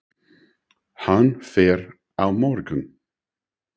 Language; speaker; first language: Icelandic; non-native, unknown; English